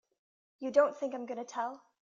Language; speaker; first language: English; native; English